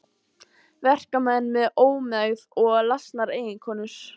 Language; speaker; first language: Icelandic; native; Icelandic